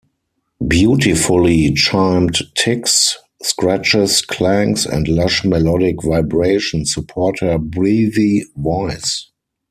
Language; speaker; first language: English; non-native, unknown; German